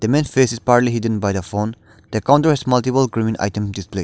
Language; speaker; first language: English; non-native, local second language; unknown